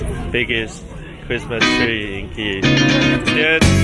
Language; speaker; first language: English; non-native, learner; Chinese